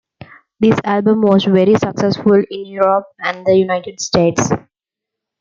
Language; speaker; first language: English; non-native, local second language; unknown